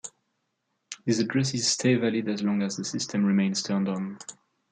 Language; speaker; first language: English; non-native, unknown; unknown